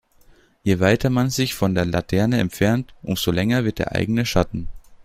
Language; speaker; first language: German; native; German